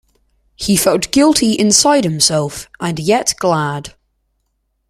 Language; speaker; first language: English; native; English